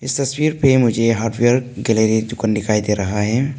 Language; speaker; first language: Hindi; non-native, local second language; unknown